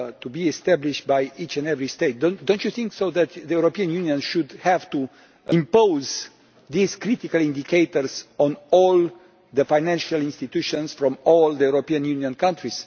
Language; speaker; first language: English; non-native, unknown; Romanian